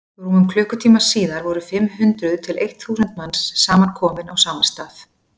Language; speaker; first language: Icelandic; native; Icelandic